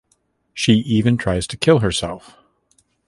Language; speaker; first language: English; native; English